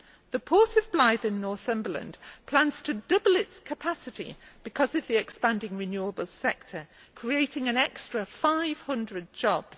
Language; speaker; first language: English; native; English